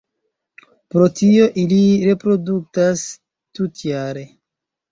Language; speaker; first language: Esperanto; non-native, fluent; Chinese